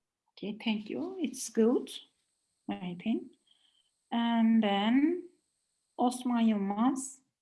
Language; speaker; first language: English; non-native, fluent; Turkish